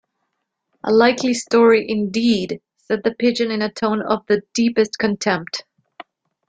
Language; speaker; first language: English; non-native, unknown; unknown